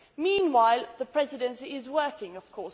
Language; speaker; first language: English; non-native, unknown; Swedish